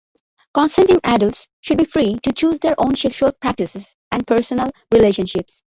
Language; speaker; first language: English; non-native, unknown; Bangla